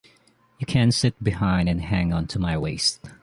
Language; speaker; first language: English; non-native, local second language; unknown